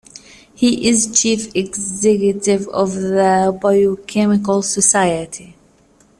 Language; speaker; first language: English; native; English